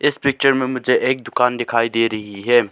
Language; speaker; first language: Hindi; non-native, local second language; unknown